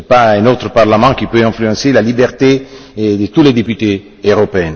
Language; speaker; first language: French; non-native, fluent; Italian